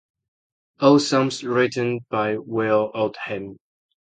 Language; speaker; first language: English; non-native, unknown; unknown